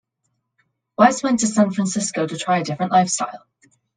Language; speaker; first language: English; native; English